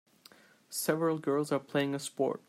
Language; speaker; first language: English; non-native, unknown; Turkish